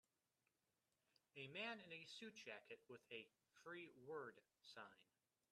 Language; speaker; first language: English; native; English